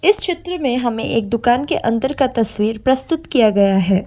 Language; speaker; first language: Hindi; non-native, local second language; Assamese